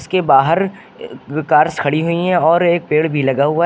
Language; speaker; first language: Hindi; native; Hindi